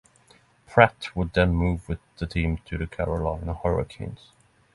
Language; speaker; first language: English; non-native, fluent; Norwegian